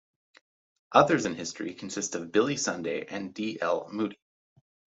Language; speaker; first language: English; native; English